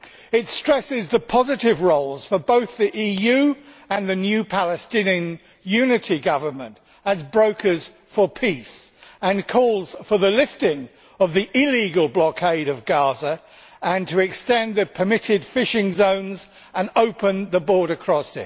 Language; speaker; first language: English; native; English